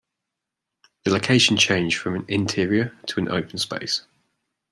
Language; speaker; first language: English; native; English